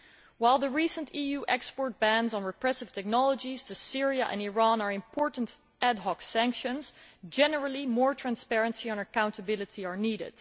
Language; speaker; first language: English; non-native, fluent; Dutch